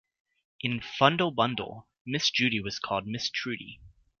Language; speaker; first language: English; native; English